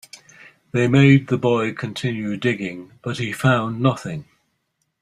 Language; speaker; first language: English; native; English